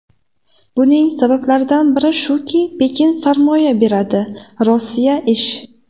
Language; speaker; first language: Uzbek; native; Uzbek